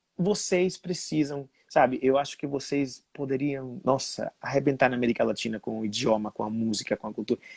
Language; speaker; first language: Portuguese; non-native, fluent; Spanish